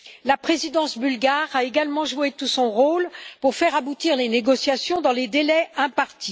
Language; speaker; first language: French; native; French